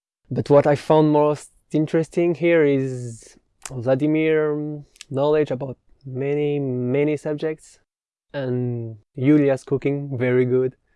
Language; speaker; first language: English; non-native, fluent; French